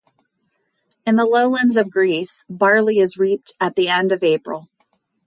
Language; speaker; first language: English; native; English